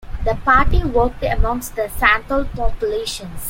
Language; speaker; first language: English; non-native, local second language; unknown